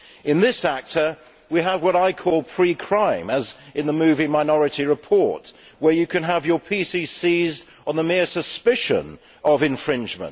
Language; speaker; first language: English; native; English